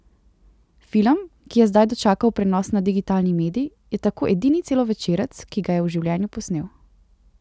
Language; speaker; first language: Slovenian; native; Slovenian